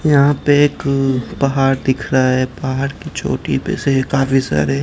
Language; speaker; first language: Hindi; non-native, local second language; Gujarati